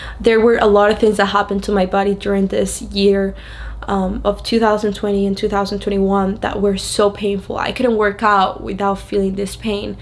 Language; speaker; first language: English; non-native, fluent; Spanish